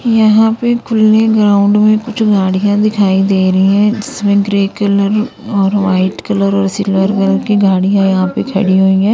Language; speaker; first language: Hindi; non-native, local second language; Punjabi